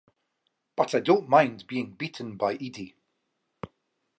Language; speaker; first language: English; native; English